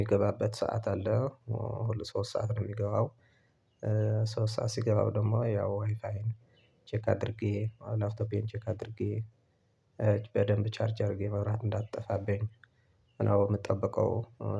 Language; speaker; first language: Amharic; non-native, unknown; Tigrinya